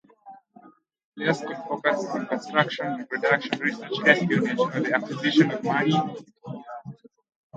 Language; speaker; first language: English; non-native, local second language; Swahili